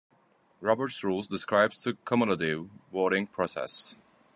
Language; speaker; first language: English; native; English